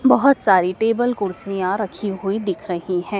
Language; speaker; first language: Hindi; native; Hindi